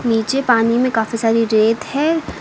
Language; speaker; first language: Hindi; native; Hindi